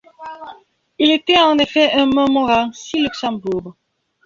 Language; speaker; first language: French; non-native, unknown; Belarusian